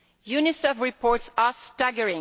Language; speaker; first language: English; non-native, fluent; Italian